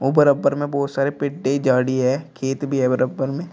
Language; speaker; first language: Hindi; native; Hindi